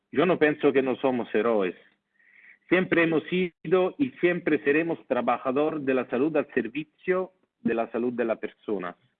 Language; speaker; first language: Spanish; non-native, fluent; Italian